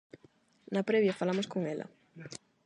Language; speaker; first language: Galician; non-native, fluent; Spanish